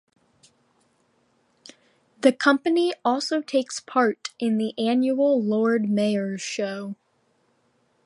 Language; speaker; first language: English; native; English